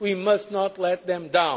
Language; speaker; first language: English; non-native, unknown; Portuguese